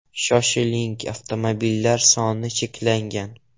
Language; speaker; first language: Uzbek; non-native, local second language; Russian